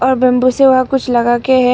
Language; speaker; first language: Hindi; early bilingual, other home language; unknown